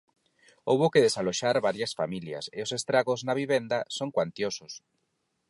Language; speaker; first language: Galician; non-native, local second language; Spanish